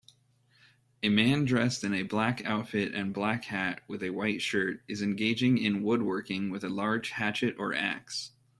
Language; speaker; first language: English; native; English